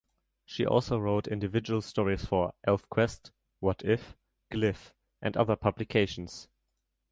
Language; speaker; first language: English; non-native, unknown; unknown